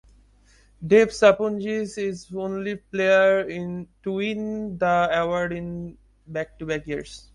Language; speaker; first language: English; non-native, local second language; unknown